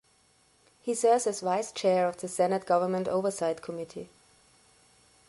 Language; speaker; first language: English; non-native, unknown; German